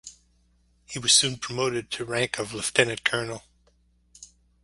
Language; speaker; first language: English; native; English